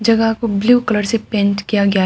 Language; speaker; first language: Hindi; non-native, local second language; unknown